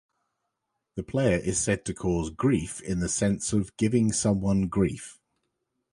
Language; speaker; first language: English; native; English